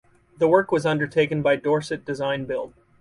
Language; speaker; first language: English; native; English